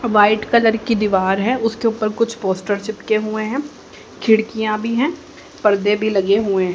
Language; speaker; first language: Hindi; native; Hindi